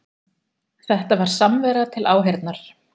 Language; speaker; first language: Icelandic; native; Icelandic